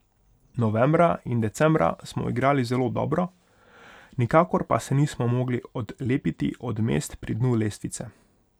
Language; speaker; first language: Slovenian; non-native, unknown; Hungarian